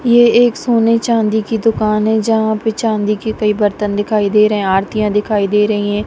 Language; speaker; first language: Hindi; non-native, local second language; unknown